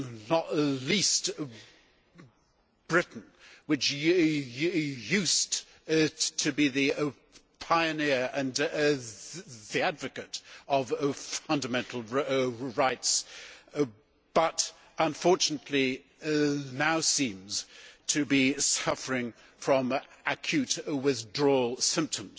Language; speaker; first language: English; native; English